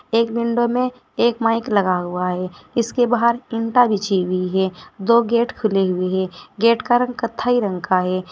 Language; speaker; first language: Hindi; native; Hindi